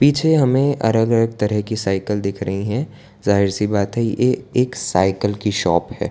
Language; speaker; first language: Hindi; non-native, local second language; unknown